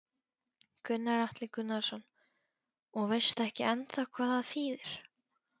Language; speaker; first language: Icelandic; non-native, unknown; Polish